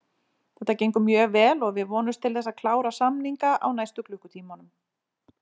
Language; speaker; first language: Icelandic; native; Icelandic